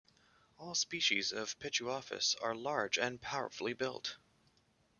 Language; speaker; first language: English; native; English